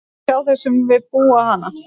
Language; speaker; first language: Icelandic; native; Icelandic